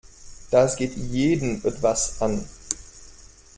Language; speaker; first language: German; non-native, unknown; French